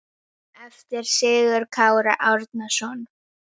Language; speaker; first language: Icelandic; native; Icelandic